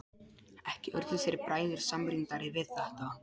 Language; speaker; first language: Icelandic; non-native, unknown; Polish